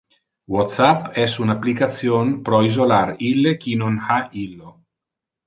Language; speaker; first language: Interlingua; non-native, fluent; Italian